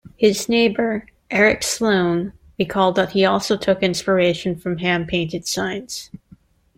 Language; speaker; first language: English; native; English